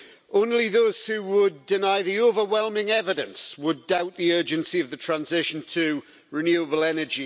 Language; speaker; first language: English; native; English